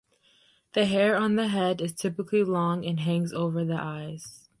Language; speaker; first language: English; native; English